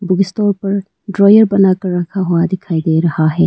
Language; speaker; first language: Hindi; non-native, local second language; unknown